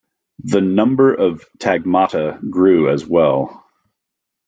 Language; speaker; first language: English; native; English